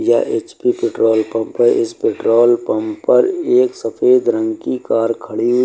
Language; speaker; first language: Hindi; native; Hindi